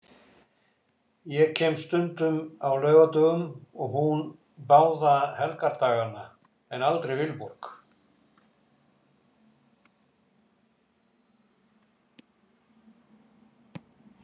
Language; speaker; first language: Icelandic; native; Icelandic